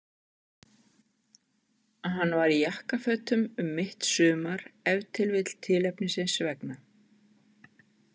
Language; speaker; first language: Icelandic; native; Icelandic